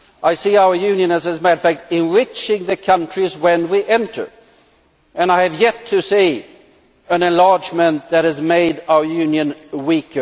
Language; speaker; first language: English; non-native, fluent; Swedish